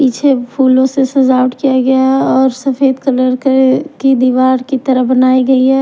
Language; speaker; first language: Hindi; non-native, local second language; Punjabi